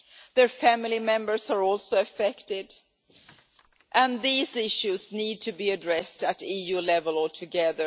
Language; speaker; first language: English; non-native, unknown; Swedish